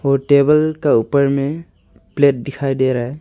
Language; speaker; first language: Hindi; non-native, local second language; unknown